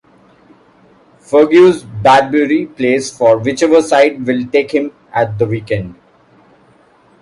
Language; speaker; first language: English; non-native, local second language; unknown